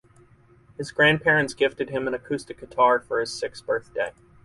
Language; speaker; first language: English; native; English